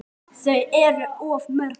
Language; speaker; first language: Icelandic; native; Icelandic